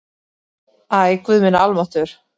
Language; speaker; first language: Icelandic; native; Icelandic